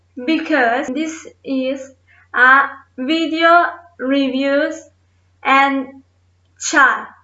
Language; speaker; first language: English; non-native, learner; Italian